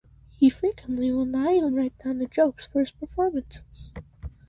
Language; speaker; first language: English; native; English